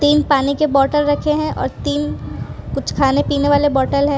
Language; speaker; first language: Hindi; non-native, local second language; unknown